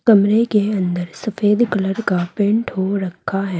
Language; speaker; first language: Hindi; native; Hindi